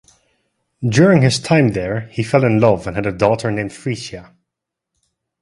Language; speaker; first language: English; non-native, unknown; Dutch